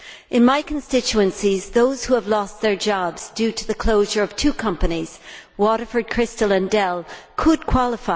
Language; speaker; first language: English; native; English